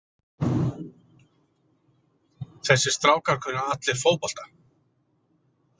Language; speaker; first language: Icelandic; native; Icelandic